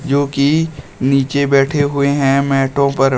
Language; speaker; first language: Hindi; native; Hindi